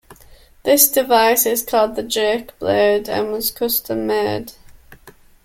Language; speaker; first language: English; native; English